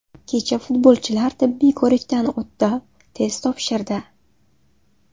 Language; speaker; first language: Uzbek; native; Uzbek